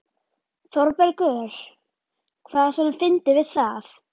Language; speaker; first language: Icelandic; native; Icelandic